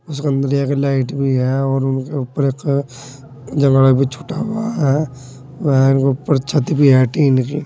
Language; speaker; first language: Hindi; native; Hindi